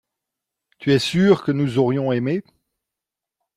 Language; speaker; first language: French; non-native, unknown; Dutch